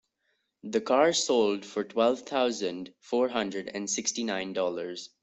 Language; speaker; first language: English; non-native, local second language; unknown